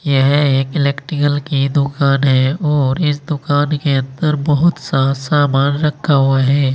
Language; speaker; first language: Hindi; native; Hindi